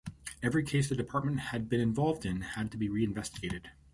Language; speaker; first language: English; native; English